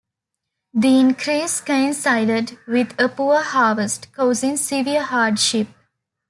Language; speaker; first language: English; non-native, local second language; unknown